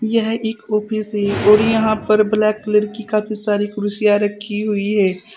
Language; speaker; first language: Hindi; native; Hindi